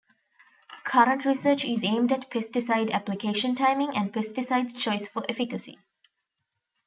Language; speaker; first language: English; non-native, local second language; Tamil